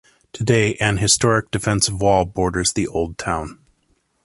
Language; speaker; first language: English; native; English